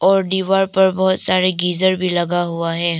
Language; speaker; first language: Hindi; non-native, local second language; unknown